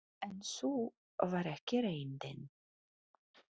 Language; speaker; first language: Icelandic; non-native, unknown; Polish